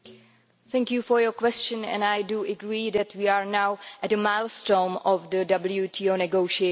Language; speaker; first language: English; non-native, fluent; Czech